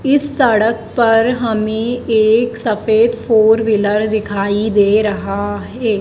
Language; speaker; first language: Hindi; native; Hindi